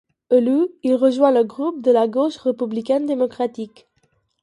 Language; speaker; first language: French; non-native, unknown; Catalan